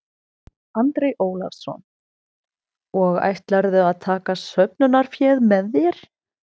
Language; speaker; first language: Icelandic; non-native, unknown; German